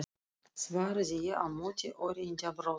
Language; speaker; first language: Icelandic; non-native, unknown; Russian